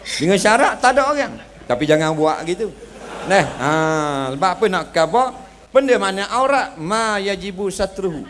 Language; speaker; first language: Malay; native; Malay